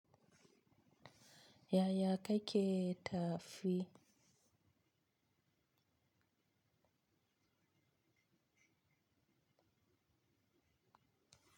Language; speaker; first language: Hausa; native; Hausa